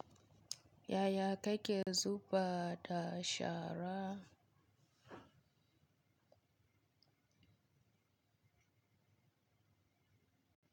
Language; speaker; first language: Hausa; native; Hausa